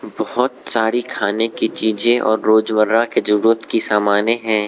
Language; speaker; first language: Hindi; non-native, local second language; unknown